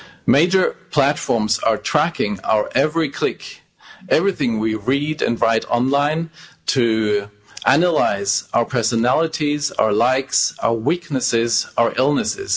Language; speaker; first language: English; non-native, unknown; German